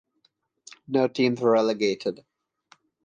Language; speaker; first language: English; non-native, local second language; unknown